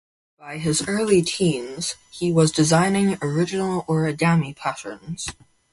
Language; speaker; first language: English; native; English